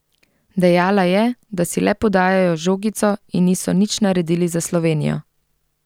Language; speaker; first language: Slovenian; native; Slovenian